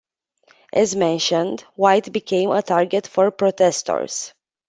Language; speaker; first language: English; non-native, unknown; Romanian